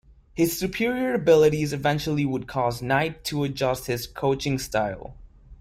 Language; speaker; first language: English; non-native, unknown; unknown